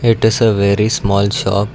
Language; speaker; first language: English; non-native, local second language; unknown